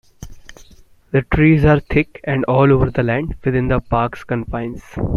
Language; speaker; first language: English; non-native, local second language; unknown